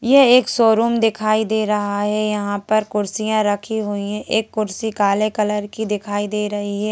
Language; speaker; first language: Hindi; native; Hindi